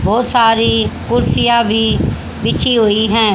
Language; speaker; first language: Hindi; native; Hindi